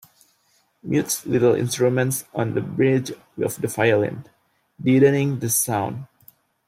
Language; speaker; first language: English; non-native, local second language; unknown